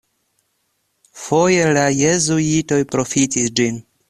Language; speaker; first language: Esperanto; non-native, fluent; Russian